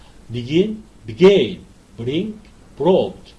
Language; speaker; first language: English; non-native, fluent; Turkish